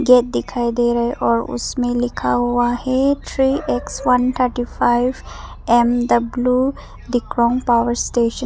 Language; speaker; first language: Hindi; non-native, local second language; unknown